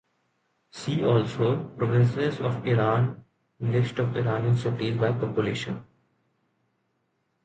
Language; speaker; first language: English; non-native, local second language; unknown